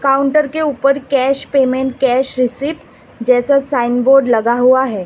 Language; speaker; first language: Hindi; non-native, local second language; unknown